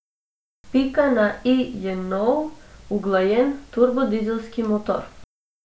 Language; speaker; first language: Slovenian; non-native, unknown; Macedonian